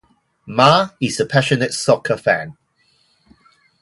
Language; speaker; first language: English; non-native, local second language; Cantonese